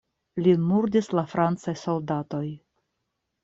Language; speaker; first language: Esperanto; non-native, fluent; Russian